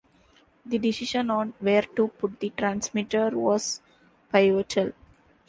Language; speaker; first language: English; non-native, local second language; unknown